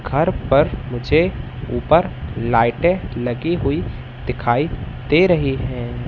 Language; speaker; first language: Hindi; native; Hindi